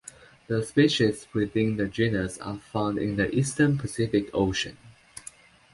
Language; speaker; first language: English; non-native, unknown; Chinese